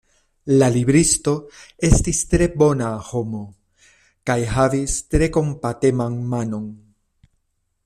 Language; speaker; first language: Esperanto; non-native, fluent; Spanish